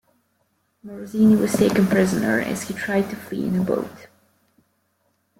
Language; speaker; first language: English; native; English